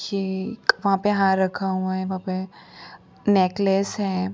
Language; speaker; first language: Hindi; non-native, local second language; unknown